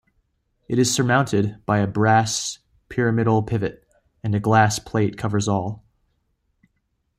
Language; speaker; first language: English; native; English